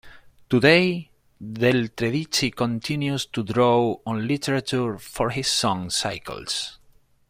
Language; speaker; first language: English; non-native, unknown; Spanish